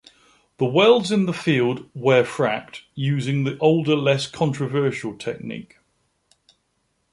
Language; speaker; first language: English; native; English